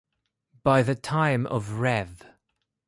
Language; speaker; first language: English; non-native, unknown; Greek